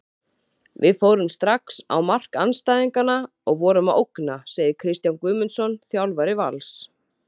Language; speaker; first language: Icelandic; native; Icelandic